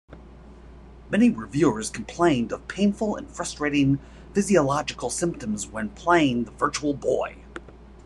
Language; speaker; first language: English; native; English